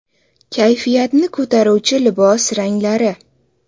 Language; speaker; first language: Uzbek; native; Uzbek